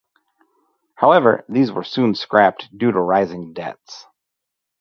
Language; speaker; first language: English; native; English